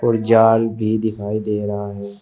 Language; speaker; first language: Hindi; native; Hindi